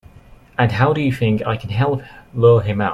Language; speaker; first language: English; native; English